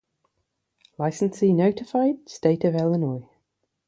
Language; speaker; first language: English; native; English